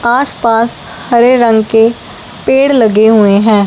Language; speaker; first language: Hindi; non-native, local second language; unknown